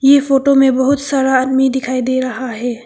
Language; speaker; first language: Hindi; non-native, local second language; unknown